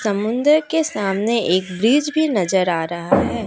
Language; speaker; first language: Hindi; non-native, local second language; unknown